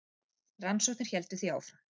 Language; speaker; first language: Icelandic; native; Icelandic